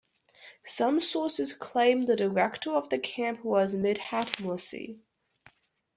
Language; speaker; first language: English; native; English